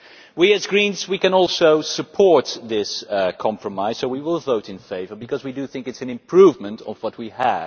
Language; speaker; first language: English; non-native, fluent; Dutch